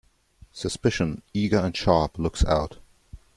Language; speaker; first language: English; non-native, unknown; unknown